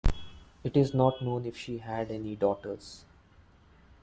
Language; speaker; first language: English; non-native, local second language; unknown